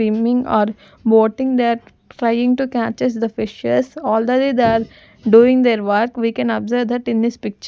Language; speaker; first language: English; non-native, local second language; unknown